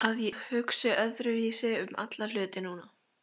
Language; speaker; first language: Icelandic; native; Icelandic